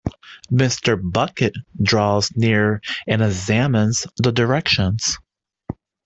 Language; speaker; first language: English; native; English